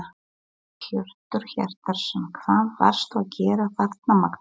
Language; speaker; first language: Icelandic; non-native, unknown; Polish